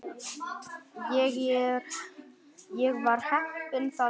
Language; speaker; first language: Icelandic; non-native, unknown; Vietnamese